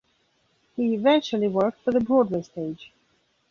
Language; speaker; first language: English; non-native, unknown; Belarusian